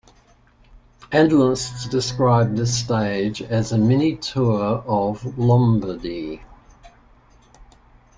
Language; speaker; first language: English; native; English